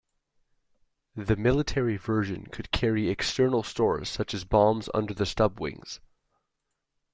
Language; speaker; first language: English; native; English